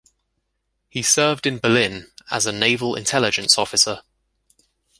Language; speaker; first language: English; native; English